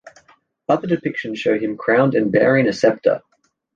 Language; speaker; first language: English; native; English